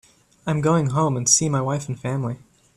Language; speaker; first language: English; native; English